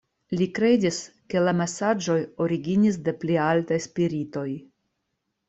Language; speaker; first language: Esperanto; non-native, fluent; Russian